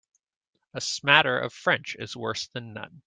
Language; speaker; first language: English; native; English